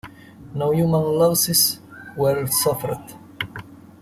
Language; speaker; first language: English; non-native, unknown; Spanish